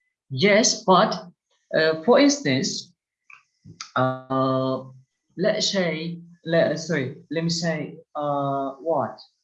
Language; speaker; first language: English; non-native, fluent; Turkish